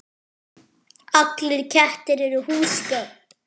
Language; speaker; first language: Icelandic; non-native, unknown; French